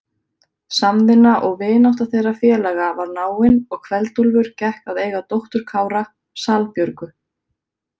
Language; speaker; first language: Icelandic; native; Icelandic